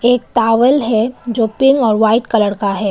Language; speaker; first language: Hindi; non-native, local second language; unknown